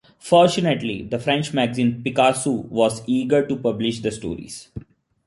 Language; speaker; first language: English; non-native, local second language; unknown